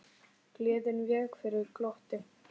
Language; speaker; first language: Icelandic; non-native, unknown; Polish